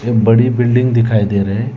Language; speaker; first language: Hindi; non-native, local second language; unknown